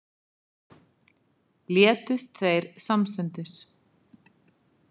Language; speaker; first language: Icelandic; native; Icelandic